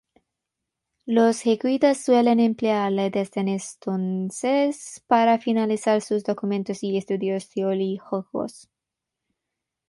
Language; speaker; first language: Spanish; non-native, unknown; Bangla